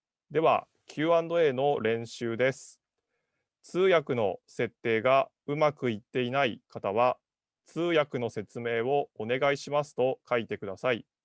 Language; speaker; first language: Japanese; native; Japanese